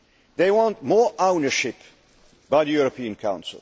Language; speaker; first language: English; non-native, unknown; Dutch